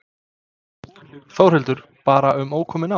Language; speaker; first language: Icelandic; non-native, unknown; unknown